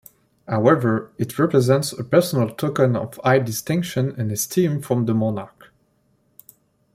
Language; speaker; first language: English; non-native, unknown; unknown